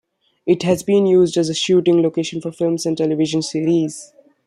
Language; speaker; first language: English; non-native, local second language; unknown